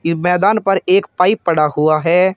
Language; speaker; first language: Hindi; native; Hindi